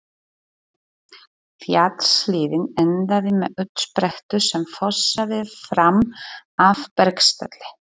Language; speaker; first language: Icelandic; non-native, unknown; Polish